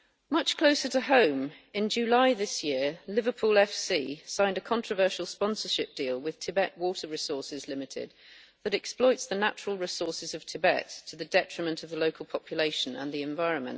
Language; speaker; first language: English; native; English